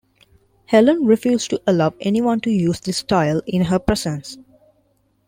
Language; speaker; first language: English; non-native, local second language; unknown